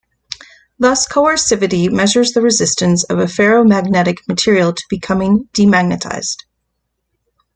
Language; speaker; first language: English; native; English